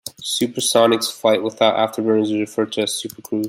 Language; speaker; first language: English; native; English